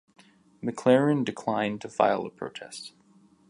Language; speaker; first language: English; native; English